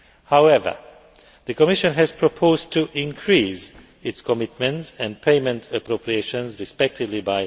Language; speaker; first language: English; non-native, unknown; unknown